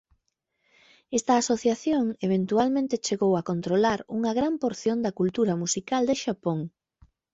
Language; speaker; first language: Galician; native; Galician